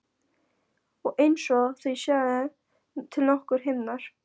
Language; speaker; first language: Icelandic; non-native, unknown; Polish